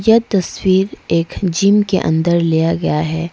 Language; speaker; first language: Hindi; non-native, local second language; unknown